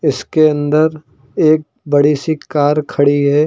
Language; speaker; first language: Hindi; native; Hindi